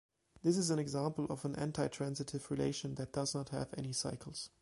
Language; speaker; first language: English; non-native, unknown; German